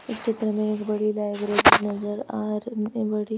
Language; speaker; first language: Hindi; native; Hindi